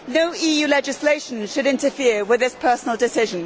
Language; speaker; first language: English; native; English